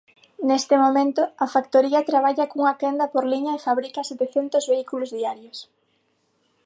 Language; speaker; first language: Galician; non-native, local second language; Spanish